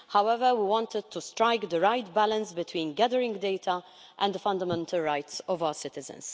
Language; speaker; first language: English; non-native, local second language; Maltese